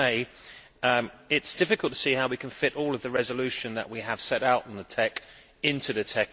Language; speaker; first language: English; native; English